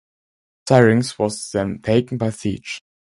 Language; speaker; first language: English; non-native, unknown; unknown